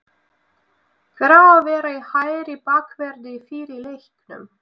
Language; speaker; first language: Icelandic; non-native, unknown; Russian